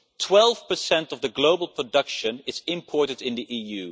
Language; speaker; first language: English; non-native, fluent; Dutch